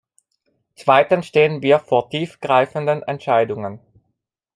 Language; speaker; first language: German; non-native, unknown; Italian